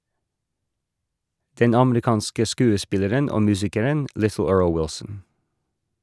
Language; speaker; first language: Norwegian; non-native, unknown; English